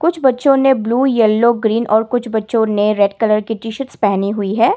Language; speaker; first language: Hindi; non-native, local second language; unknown